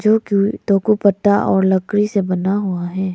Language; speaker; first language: Hindi; non-native, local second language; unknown